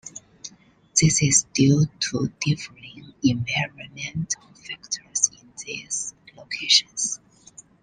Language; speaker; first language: English; non-native, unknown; Chinese